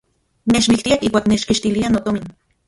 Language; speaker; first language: Central Puebla Nahuatl; non-native, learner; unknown